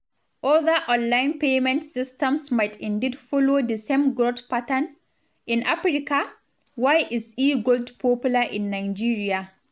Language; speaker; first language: English; non-native, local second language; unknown